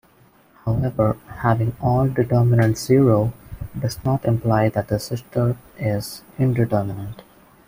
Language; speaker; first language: English; non-native, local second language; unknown